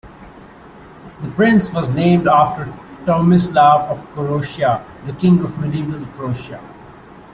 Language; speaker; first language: English; non-native, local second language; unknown